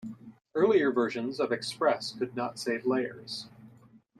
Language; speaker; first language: English; native; English